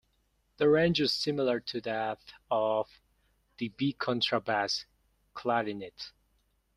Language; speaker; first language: English; non-native, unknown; Mongolian